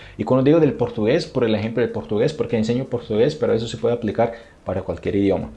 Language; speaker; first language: Spanish; non-native, fluent; Portuguese